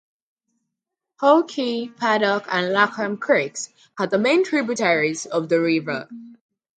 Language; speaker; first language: English; native; English